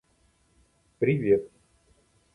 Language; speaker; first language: English; non-native, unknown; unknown